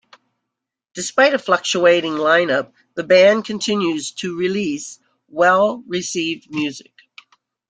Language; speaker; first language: English; native; English